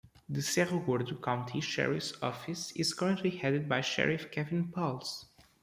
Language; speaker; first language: English; non-native, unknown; Portuguese